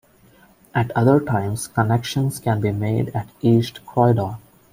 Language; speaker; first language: English; non-native, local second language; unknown